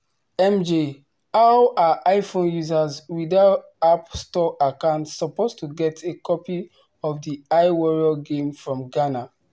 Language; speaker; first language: English; non-native, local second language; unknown